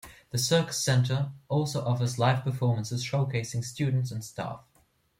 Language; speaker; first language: English; non-native, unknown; German